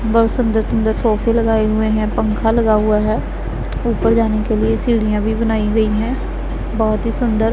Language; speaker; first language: Hindi; non-native, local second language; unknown